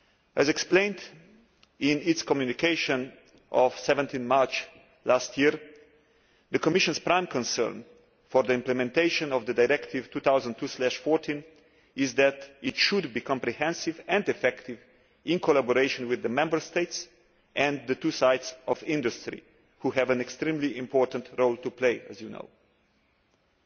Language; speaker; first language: English; non-native, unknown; Slovenian